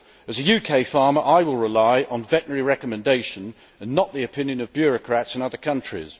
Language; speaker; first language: English; native; English